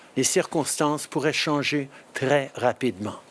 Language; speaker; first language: French; early bilingual, heritage; French